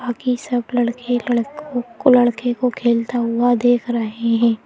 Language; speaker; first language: Hindi; native; Hindi